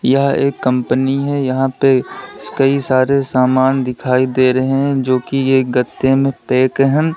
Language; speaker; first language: Hindi; native; Hindi